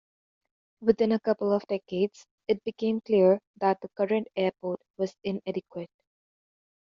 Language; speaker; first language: English; native; English